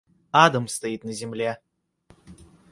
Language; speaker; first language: Russian; native; Russian